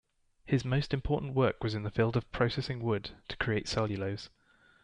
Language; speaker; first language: English; native; English